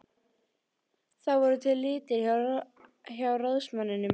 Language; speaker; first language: Icelandic; native; Icelandic